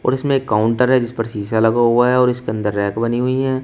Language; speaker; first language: Hindi; native; Hindi